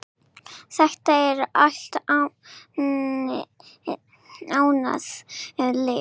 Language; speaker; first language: Icelandic; non-native, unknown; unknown